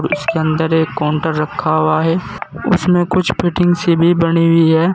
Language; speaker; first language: Hindi; native; Hindi